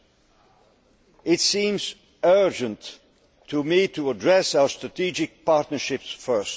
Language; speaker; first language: English; non-native, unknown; Dutch